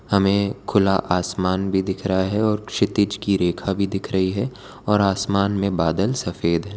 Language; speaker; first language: Hindi; non-native, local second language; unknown